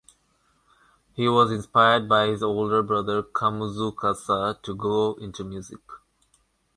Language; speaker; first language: English; non-native, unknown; Bangla